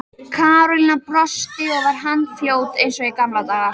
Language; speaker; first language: Icelandic; native; Icelandic